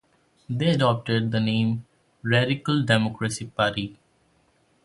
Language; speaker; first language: English; non-native, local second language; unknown